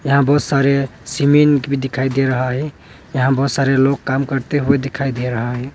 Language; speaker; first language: Hindi; non-native, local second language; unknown